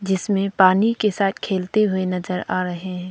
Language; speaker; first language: Hindi; non-native, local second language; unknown